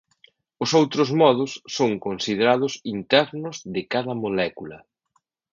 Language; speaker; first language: Galician; native; Galician